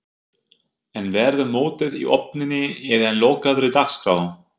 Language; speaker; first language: Icelandic; non-native, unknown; German